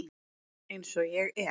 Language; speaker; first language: Icelandic; native; Icelandic